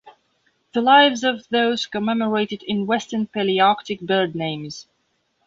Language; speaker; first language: English; non-native, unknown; Belarusian